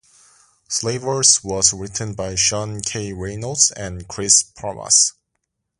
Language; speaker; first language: English; non-native, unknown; Korean